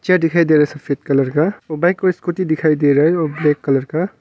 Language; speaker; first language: Hindi; non-native, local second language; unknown